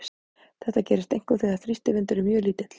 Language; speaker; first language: Icelandic; native; Icelandic